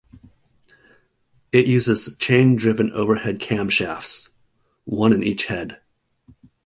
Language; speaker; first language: English; native; English